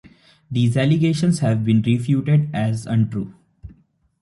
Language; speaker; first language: English; non-native, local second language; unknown